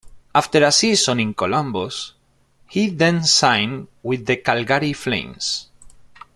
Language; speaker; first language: English; non-native, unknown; Spanish